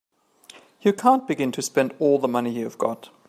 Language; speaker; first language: English; native; English